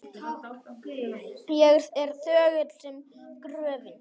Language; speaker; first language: Icelandic; native; Icelandic